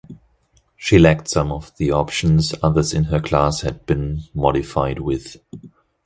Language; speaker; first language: English; non-native, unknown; German